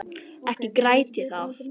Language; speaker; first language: Icelandic; native; Icelandic